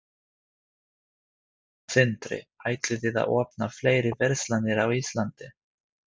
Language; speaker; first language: Icelandic; non-native, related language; Swedish